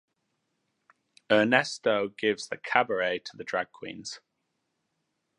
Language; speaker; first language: English; native; English